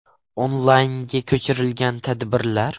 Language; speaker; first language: Uzbek; non-native, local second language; Russian